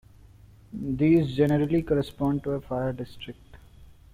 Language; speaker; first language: English; non-native, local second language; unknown